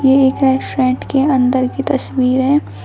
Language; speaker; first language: Hindi; native; Hindi